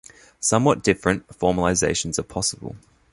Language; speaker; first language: English; native; English